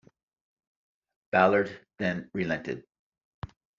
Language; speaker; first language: English; native; English